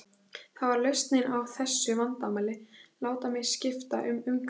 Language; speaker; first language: Icelandic; native; Icelandic